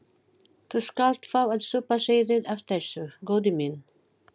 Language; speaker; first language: Icelandic; non-native, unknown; Filipino